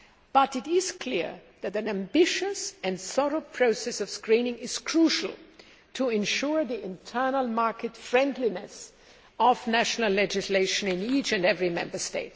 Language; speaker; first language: English; non-native, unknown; German